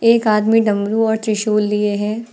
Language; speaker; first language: Hindi; native; Hindi